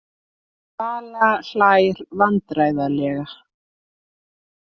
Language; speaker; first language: Icelandic; native; Icelandic